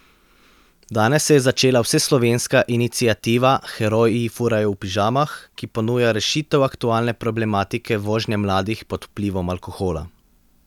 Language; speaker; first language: Slovenian; native; Slovenian